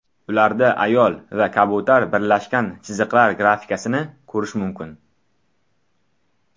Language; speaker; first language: Uzbek; non-native, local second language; Tajik